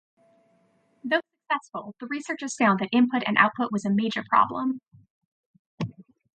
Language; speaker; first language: English; native; English